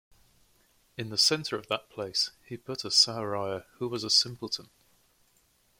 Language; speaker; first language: English; native; English